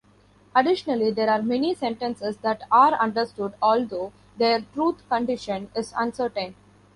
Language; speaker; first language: English; non-native, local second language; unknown